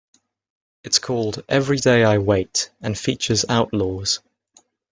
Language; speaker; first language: English; native; English